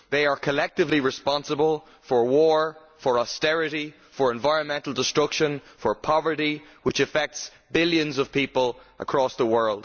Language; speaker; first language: English; native; English